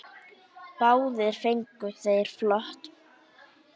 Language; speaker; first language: Icelandic; native; Icelandic